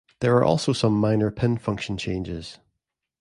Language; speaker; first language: English; native; English